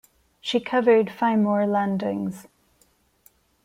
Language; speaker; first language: English; non-native, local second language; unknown